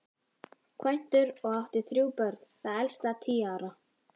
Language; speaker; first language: Icelandic; native; Icelandic